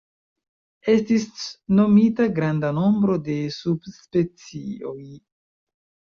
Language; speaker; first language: Esperanto; non-native, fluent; Chinese